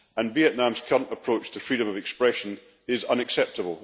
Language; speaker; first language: English; native; English